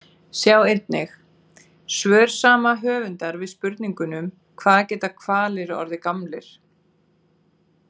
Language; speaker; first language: Icelandic; native; Icelandic